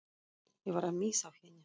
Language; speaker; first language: Icelandic; non-native, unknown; Russian